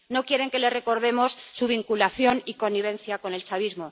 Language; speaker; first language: Spanish; native; Spanish